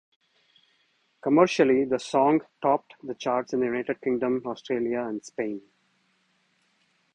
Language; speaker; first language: English; non-native, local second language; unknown